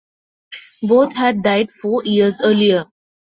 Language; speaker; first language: English; non-native, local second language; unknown